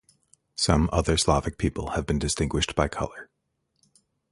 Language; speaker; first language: English; native; English